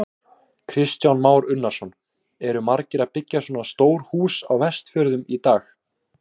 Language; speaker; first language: Icelandic; native; Icelandic